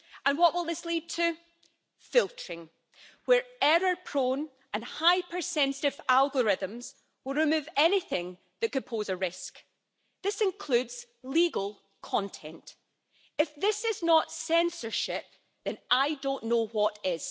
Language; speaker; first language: English; native; English